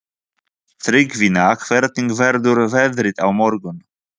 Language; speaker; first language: Icelandic; non-native, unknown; Polish